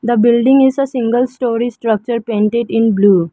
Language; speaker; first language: English; non-native, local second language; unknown